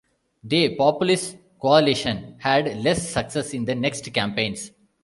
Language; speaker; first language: English; non-native, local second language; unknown